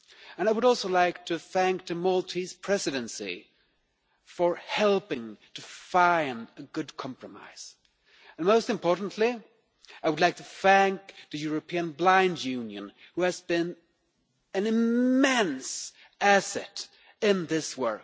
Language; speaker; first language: English; non-native, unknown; Swedish